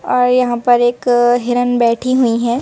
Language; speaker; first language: Hindi; native; Hindi